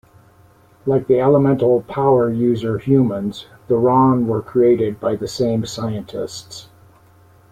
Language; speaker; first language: English; native; English